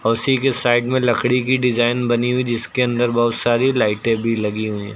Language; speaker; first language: Hindi; native; Hindi